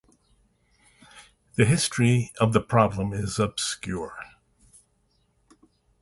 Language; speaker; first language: English; native; English